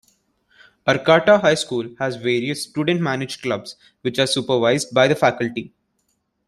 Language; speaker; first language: English; non-native, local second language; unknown